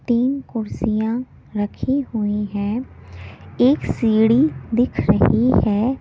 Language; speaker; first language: Hindi; native; Hindi